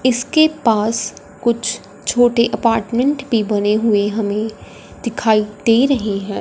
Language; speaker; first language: Hindi; non-native, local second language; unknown